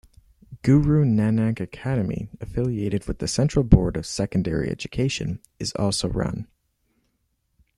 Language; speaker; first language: English; native; English